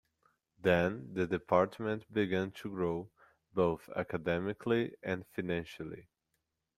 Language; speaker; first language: English; non-native, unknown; Portuguese